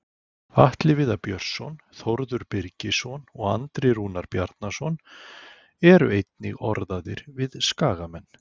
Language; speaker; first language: Icelandic; native; Icelandic